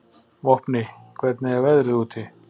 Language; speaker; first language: Icelandic; native; Icelandic